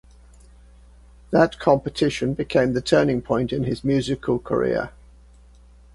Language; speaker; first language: English; native; English